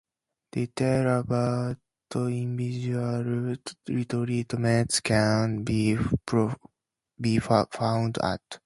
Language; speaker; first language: English; native; English